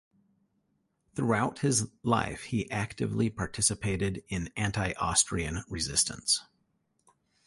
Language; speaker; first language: English; native; English